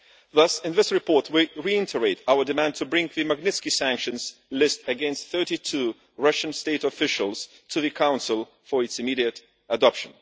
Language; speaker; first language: English; non-native, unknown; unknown